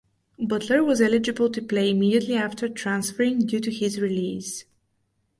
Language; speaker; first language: English; non-native, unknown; Bulgarian